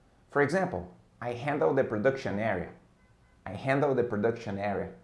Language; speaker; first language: English; non-native, fluent; Portuguese